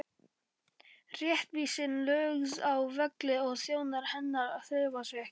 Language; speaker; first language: Icelandic; non-native, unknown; Polish